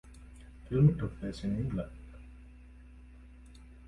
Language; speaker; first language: English; non-native, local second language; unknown